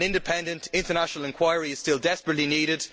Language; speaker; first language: English; native; English